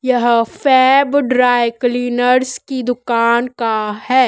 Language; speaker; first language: Hindi; native; Hindi